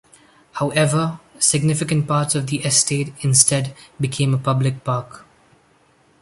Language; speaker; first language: English; non-native, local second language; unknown